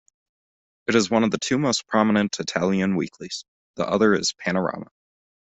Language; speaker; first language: English; native; English